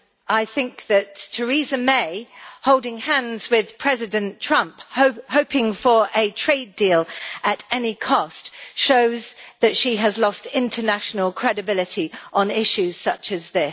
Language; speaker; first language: English; native; English